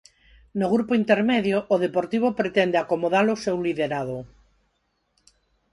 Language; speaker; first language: Galician; non-native, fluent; Spanish